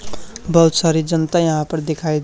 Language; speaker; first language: Hindi; native; Hindi